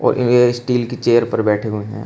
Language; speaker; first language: Hindi; native; Hindi